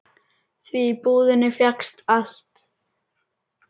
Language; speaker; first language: Icelandic; native; Icelandic